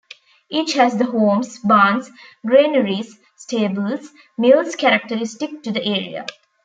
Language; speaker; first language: English; non-native, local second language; Tamil